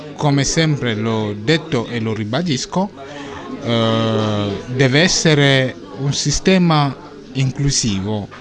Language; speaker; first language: Italian; non-native, fluent; Sango